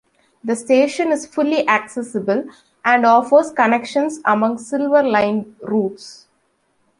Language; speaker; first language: English; non-native, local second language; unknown